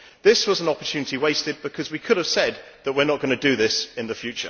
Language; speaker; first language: English; native; English